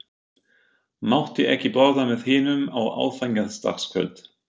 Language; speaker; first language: Icelandic; non-native, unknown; German